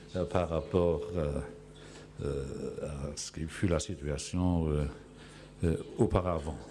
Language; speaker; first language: French; native; French